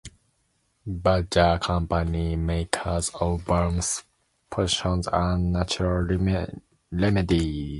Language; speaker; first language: English; non-native, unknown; Japanese